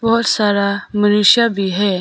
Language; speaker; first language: Hindi; non-native, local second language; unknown